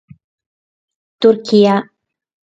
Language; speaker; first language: Sardinian; native; Sardinian